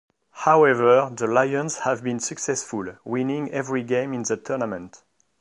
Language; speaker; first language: English; non-native, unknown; French